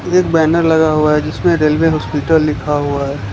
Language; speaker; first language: Hindi; non-native, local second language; Gujarati